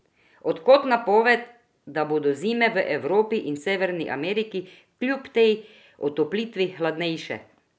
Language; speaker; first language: Slovenian; non-native, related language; Croatian